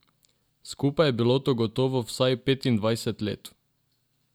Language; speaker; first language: Slovenian; non-native, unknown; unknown